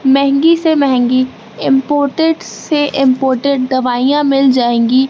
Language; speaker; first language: Hindi; native; Hindi